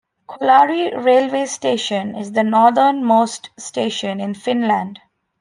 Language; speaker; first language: English; non-native, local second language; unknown